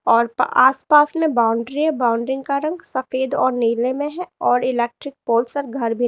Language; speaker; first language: Hindi; native; Hindi